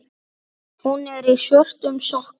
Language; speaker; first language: Icelandic; native; Icelandic